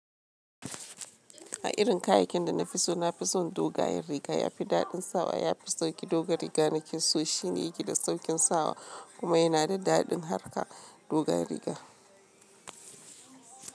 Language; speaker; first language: Hausa; non-native, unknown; Yoruba